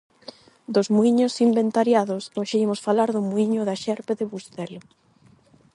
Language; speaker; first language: Galician; non-native, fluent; Spanish